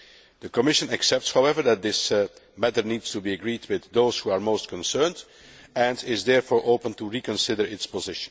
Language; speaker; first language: English; non-native, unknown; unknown